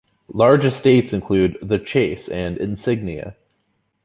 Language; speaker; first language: English; native; English